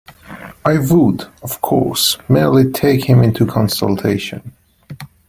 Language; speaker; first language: English; non-native, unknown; Persian